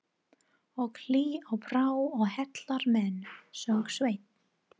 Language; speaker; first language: Icelandic; non-native, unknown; English